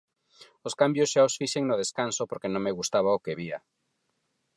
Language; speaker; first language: Galician; non-native, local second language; Spanish